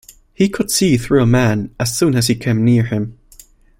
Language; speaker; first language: English; non-native, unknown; German